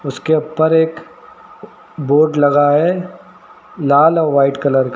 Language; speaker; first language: Hindi; native; Hindi